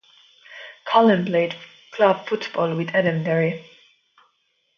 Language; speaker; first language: English; non-native, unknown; Estonian